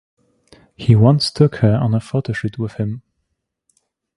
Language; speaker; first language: English; non-native, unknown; Polish